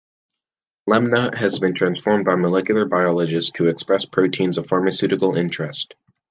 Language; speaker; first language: English; native; English